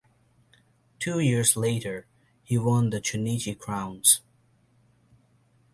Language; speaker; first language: English; non-native, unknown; Bangla